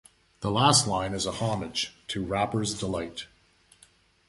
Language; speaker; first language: English; native; English